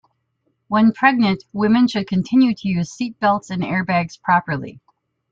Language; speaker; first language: English; native; English